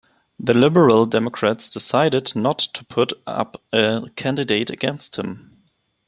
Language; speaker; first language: English; non-native, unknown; German